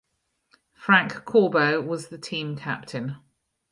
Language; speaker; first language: English; native; English